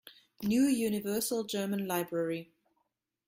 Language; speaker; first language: English; non-native, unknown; German